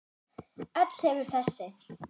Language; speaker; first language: Icelandic; non-native, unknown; German